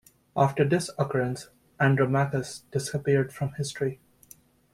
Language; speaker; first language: English; native; English